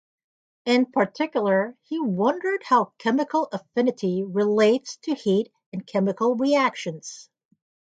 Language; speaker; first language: English; native; English